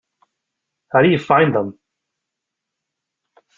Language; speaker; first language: English; native; English